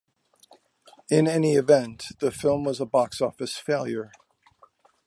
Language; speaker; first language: English; native; English